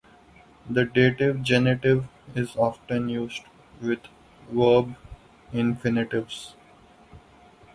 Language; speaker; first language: English; non-native, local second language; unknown